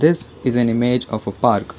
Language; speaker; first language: English; non-native, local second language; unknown